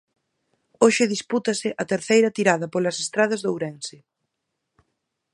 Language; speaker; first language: Galician; native; Galician